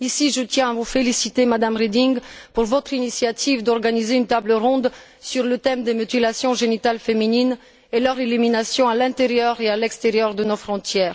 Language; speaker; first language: French; non-native, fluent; Bulgarian